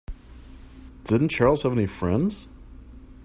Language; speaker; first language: English; native; English